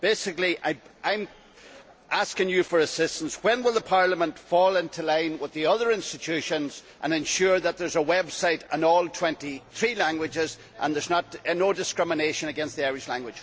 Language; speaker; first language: English; native; English